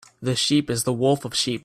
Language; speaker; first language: English; native; English